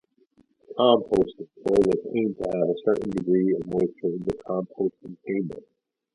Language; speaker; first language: English; native; English